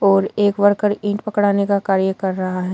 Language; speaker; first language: Hindi; native; Hindi